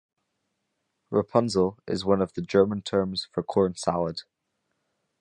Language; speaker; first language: English; native; English